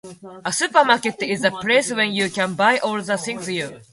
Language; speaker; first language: English; non-native, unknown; Japanese